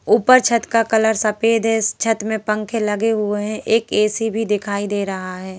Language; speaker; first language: Hindi; native; Hindi